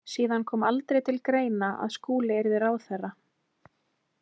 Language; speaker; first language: Icelandic; native; Icelandic